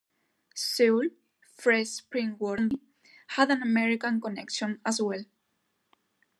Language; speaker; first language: English; non-native, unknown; Spanish